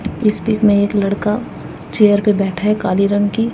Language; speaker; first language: Hindi; native; Hindi